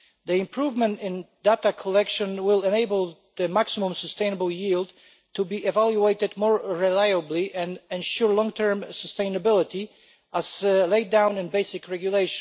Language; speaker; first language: English; non-native, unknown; Polish